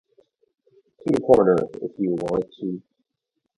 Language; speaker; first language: English; native; English